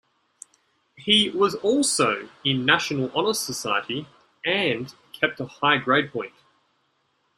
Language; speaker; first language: English; native; English